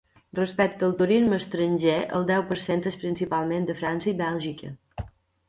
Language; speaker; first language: Catalan; native; Catalan